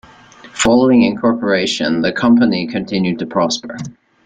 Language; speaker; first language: English; native; English